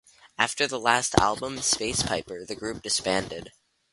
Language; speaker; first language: English; native; English